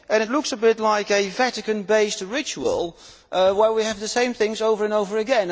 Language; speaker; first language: English; non-native, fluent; Dutch